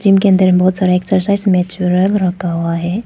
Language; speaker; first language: Hindi; non-native, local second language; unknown